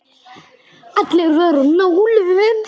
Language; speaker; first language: Icelandic; non-native, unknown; Polish